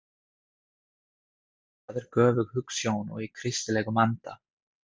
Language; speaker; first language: Icelandic; non-native, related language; Swedish